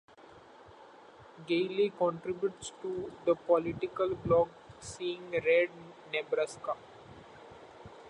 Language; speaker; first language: English; non-native, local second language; Marathi